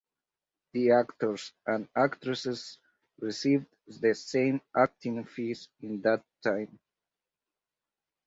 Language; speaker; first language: English; native; English